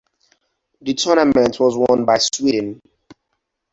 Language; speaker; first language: English; non-native, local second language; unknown